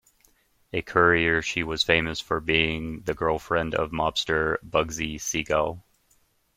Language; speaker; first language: English; native; English